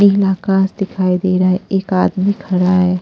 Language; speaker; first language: Hindi; non-native, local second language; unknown